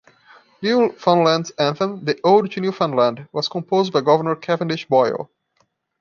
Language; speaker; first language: English; non-native, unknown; Portuguese